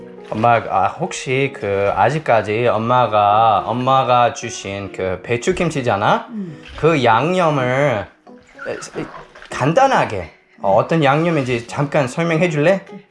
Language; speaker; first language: Korean; early bilingual, other home language; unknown